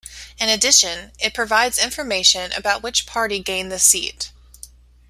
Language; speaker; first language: English; native; English